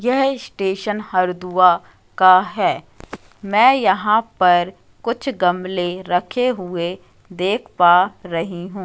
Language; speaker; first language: Hindi; native; Hindi